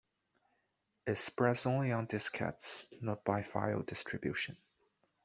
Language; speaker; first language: English; non-native, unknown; Chinese